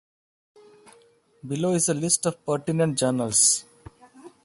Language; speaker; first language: English; non-native, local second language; Odia